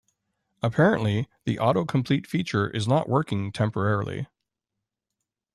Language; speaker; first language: English; native; English